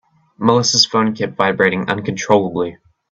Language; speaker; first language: English; native; English